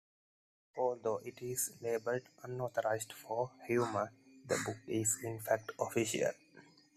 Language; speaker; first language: English; non-native, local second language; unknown